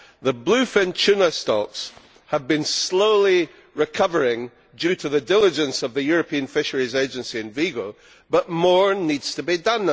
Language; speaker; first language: English; native; English